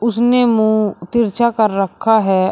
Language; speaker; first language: Hindi; native; Hindi